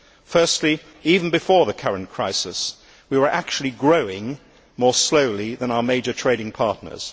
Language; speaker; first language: English; native; English